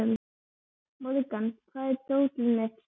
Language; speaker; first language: Icelandic; native; Icelandic